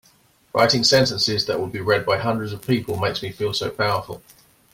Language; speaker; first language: English; native; English